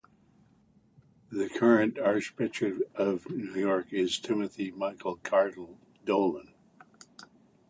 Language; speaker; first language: English; native; English